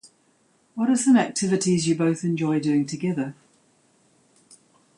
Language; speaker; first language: English; native; English